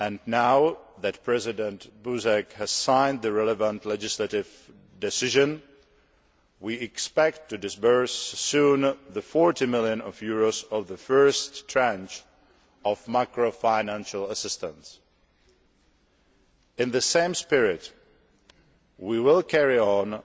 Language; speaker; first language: English; non-native, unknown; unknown